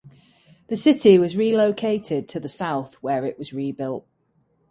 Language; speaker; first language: English; native; English